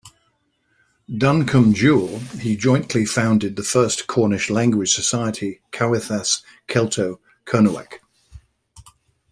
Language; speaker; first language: English; native; English